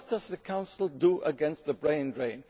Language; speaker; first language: English; non-native, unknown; German